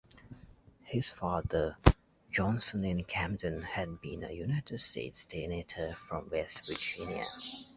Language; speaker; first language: English; native; English